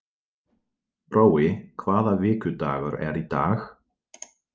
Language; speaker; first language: Icelandic; non-native, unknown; Dutch